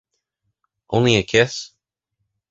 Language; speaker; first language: English; native; English